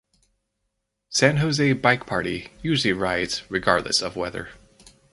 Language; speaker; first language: English; native; English